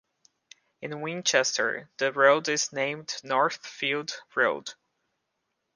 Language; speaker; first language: English; non-native, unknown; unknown